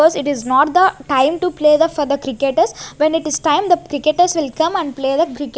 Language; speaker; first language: English; non-native, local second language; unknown